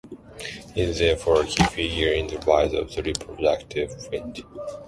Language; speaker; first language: English; non-native, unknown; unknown